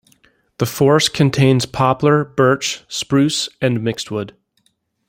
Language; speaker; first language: English; native; English